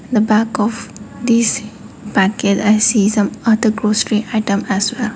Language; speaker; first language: English; non-native, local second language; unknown